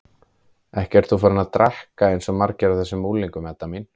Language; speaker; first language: Icelandic; native; Icelandic